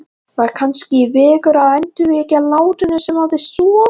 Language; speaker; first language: Icelandic; non-native, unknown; Latvian